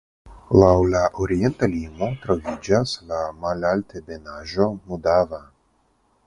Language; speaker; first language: Esperanto; non-native, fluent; Russian